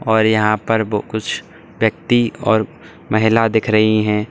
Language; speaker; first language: Hindi; native; Hindi